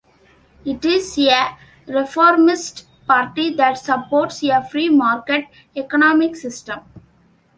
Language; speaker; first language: English; non-native, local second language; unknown